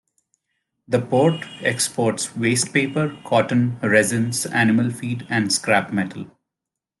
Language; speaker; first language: English; non-native, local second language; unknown